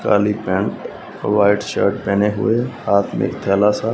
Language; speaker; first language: Hindi; non-native, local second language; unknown